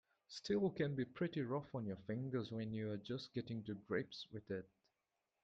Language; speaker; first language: English; non-native, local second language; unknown